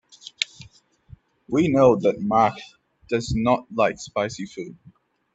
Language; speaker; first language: English; native; English